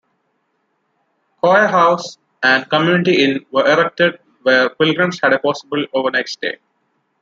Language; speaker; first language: English; non-native, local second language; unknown